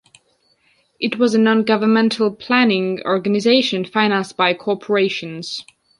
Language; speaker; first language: English; non-native, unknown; Georgian